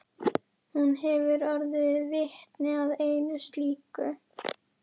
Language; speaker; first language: Icelandic; native; Icelandic